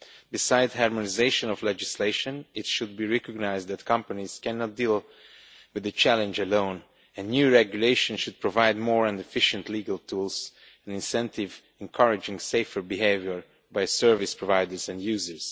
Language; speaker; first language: English; non-native, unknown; Romanian